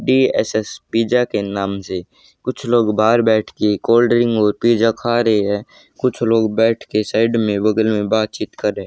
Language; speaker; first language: Hindi; native; Hindi